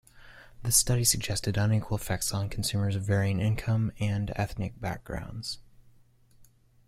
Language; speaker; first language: English; native; English